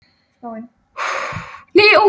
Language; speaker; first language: Icelandic; native; Icelandic